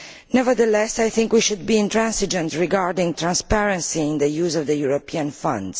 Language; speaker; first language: English; non-native, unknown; Romanian